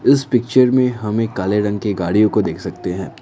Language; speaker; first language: Hindi; non-native, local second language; Assamese